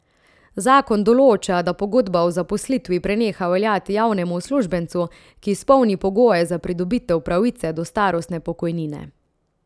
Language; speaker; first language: Slovenian; native; Slovenian